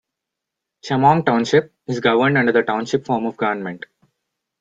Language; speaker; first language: English; non-native, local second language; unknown